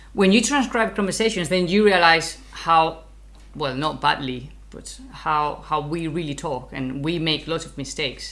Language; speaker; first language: English; non-native, fluent; Spanish